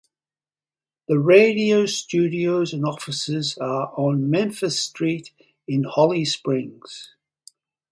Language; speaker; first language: English; native; English